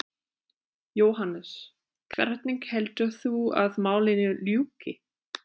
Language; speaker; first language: Icelandic; non-native, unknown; German